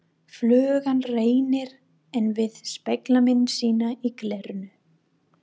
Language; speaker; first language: Icelandic; non-native, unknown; English